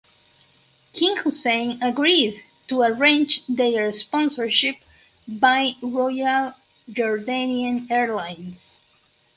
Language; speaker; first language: English; non-native, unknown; Spanish